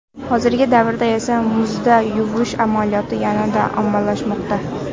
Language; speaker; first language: Uzbek; non-native, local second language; Kara-Kalpak